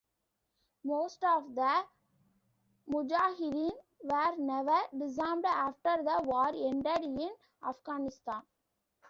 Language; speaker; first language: English; non-native, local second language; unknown